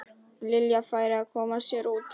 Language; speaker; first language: Icelandic; non-native, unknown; Polish